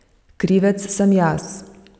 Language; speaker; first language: Slovenian; native; Slovenian